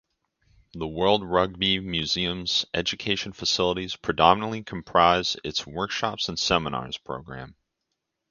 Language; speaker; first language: English; native; English